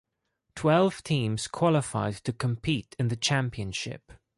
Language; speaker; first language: English; non-native, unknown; Greek